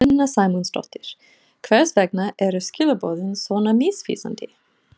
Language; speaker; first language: Icelandic; non-native, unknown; English